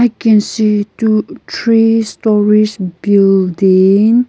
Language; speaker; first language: English; non-native, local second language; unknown